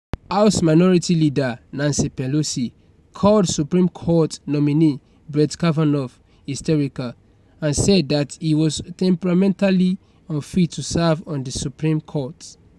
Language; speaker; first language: English; non-native, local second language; Yoruba